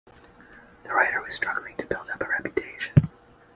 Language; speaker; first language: English; native; English